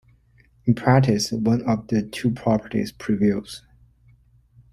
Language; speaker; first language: English; non-native, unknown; Chinese